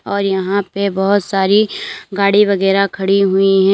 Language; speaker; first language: Hindi; native; Hindi